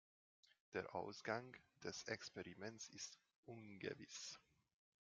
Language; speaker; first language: German; non-native, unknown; Hungarian